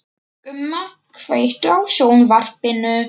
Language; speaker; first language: Icelandic; non-native, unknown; Polish